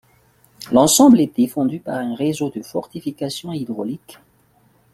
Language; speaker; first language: French; non-native, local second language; Malagasy